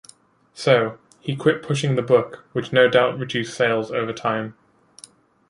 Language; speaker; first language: English; native; English